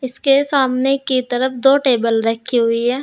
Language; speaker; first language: Hindi; native; Hindi